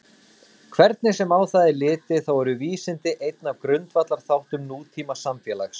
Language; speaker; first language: Icelandic; native; Icelandic